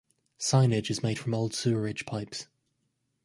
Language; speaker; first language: English; native; English